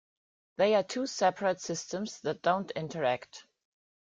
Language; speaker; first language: English; non-native, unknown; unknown